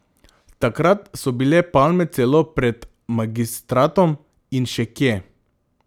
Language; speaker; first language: Slovenian; non-native, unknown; Macedonian